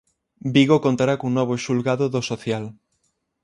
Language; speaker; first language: Galician; native; Galician